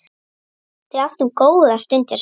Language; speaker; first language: Icelandic; native; Icelandic